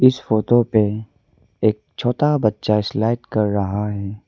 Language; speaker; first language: Hindi; early bilingual, other home language; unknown